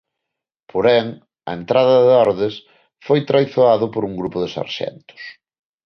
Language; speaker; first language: Galician; non-native, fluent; Spanish